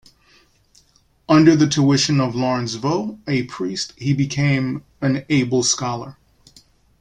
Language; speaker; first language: English; native; English